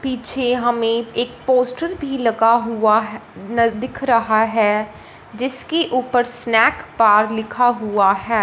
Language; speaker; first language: Hindi; non-native, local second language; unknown